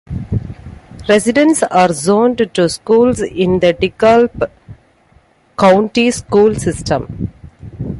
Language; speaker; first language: English; non-native, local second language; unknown